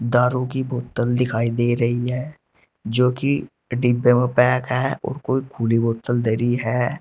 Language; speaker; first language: Hindi; native; Hindi